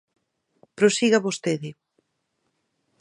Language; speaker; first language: Galician; native; Galician